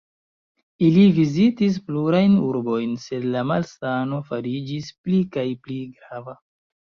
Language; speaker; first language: Esperanto; non-native, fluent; Chinese